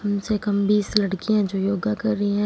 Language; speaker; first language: Hindi; non-native, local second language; Punjabi